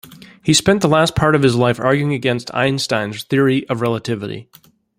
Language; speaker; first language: English; native; English